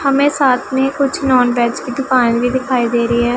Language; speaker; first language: Hindi; non-native, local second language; Punjabi